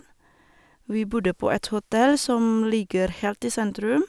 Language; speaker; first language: Norwegian; non-native, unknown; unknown